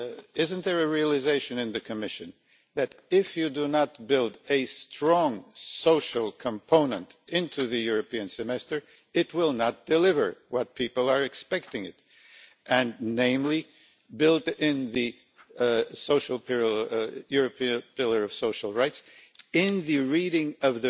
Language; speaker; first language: English; non-native, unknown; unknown